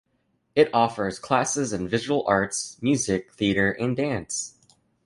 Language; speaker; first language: English; native; English